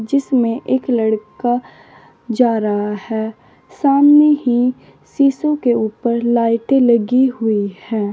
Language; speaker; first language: Hindi; native; Hindi